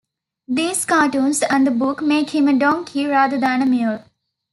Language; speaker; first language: English; non-native, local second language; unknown